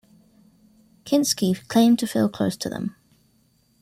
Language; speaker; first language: English; native; English